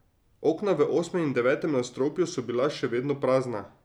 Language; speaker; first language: Slovenian; native; Slovenian